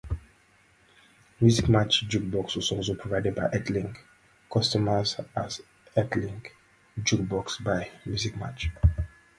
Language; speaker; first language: English; non-native, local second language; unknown